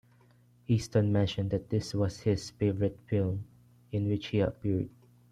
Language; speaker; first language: English; non-native, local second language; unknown